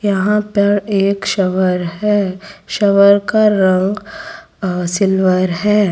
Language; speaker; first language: Hindi; non-native, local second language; Gujarati